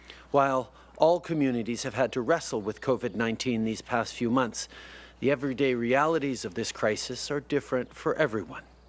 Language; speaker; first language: English; early bilingual, other home language; French